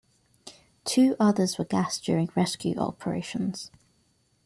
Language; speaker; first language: English; native; English